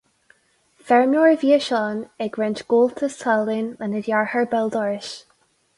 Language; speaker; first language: Irish; non-native, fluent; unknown